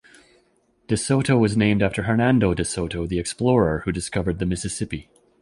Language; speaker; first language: English; native; English